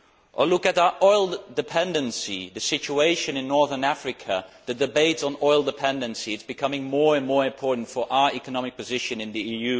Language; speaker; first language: English; non-native, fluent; Dutch